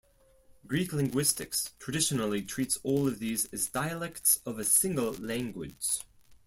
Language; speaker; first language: English; non-native, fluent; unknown